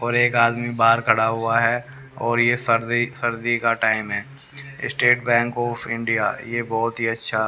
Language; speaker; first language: Hindi; native; Hindi